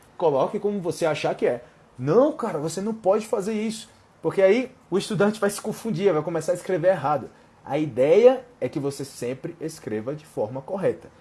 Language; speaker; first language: Portuguese; non-native, fluent; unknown